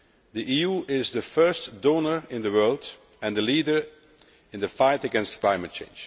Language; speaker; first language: English; non-native, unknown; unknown